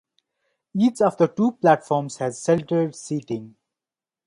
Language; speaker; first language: English; non-native, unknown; Nepali